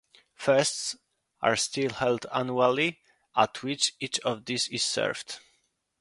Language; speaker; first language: English; non-native, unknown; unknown